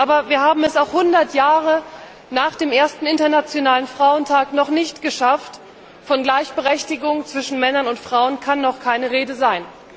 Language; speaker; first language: German; native; German